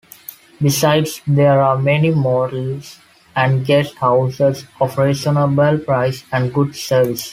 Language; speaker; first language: English; non-native, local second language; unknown